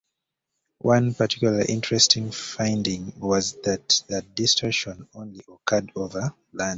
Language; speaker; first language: English; native; English